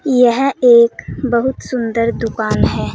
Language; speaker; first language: Hindi; native; Hindi